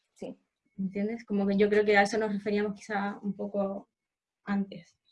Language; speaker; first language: Spanish; native; Spanish